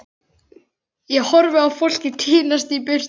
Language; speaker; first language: Icelandic; native; Icelandic